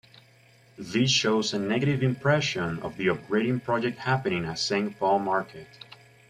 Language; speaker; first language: English; native; English